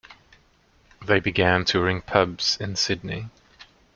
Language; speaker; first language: English; non-native, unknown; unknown